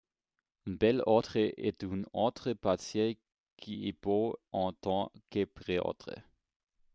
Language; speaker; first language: French; non-native, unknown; German